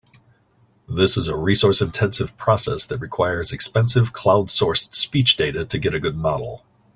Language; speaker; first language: English; native; English